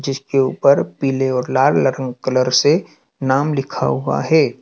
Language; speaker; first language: Hindi; native; Hindi